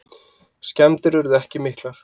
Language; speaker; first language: Icelandic; native; Icelandic